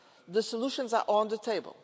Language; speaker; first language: English; non-native, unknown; Portuguese